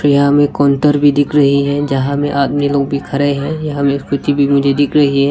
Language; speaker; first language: Hindi; non-native, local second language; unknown